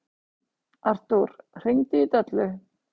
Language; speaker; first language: Icelandic; native; Icelandic